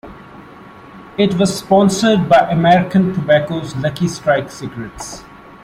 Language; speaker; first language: English; non-native, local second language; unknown